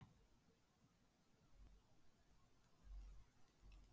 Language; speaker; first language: Icelandic; native; Icelandic